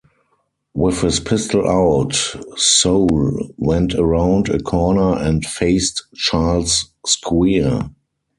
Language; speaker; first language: English; non-native, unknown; German